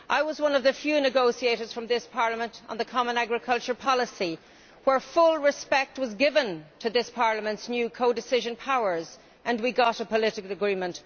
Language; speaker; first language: English; native; English